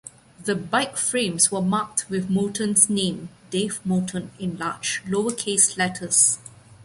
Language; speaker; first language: English; non-native, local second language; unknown